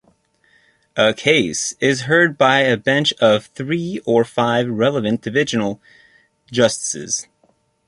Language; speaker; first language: English; native; English